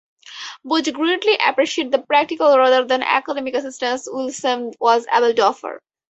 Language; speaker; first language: English; native; English